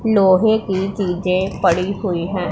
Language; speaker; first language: Hindi; non-native, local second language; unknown